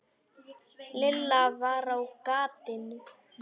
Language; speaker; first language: Icelandic; non-native, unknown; Polish